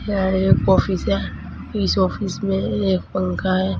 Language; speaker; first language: Hindi; native; Hindi